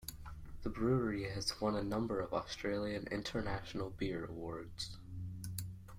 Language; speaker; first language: English; native; English